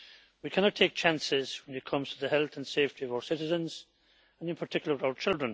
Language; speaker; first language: English; native; English